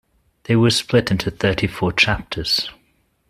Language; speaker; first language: English; non-native, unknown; German